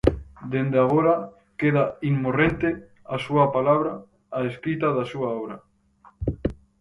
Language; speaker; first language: Galician; native; Galician